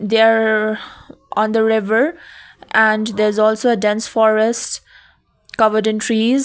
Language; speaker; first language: English; non-native, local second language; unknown